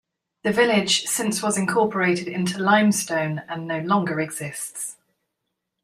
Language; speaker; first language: English; native; English